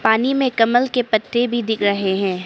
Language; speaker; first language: Hindi; early bilingual, other home language; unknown